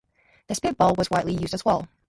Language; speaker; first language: English; native; English